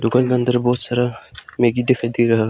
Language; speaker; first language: Hindi; non-native, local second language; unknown